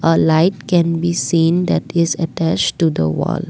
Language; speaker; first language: English; non-native, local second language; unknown